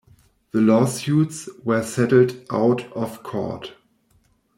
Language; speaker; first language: English; non-native, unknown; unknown